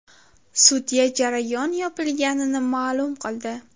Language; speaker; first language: Uzbek; native; Uzbek